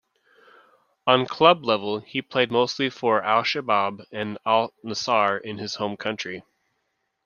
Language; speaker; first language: English; native; English